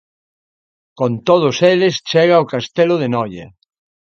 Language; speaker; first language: Galician; native; Galician